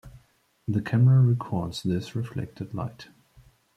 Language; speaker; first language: English; native; English